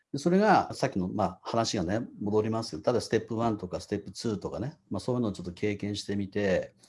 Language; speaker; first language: Japanese; native; Japanese